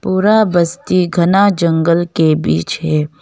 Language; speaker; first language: Hindi; non-native, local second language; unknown